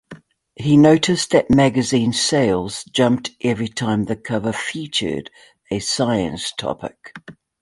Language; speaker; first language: English; native; English